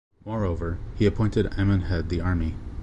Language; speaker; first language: English; native; English